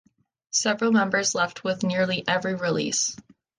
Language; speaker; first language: English; native; English